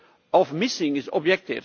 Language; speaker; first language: English; non-native, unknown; Dutch